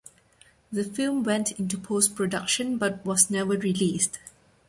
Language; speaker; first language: English; non-native, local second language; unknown